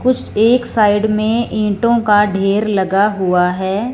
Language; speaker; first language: Hindi; non-native, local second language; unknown